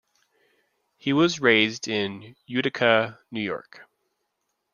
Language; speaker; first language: English; native; English